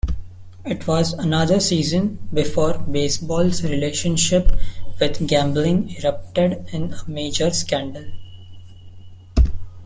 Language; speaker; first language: English; non-native, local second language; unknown